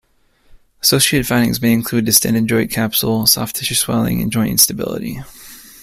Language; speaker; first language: English; native; English